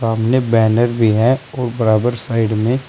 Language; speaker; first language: Hindi; native; Hindi